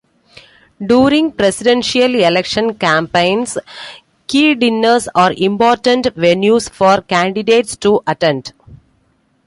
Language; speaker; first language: English; non-native, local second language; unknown